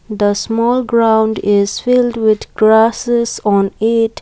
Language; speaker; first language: English; non-native, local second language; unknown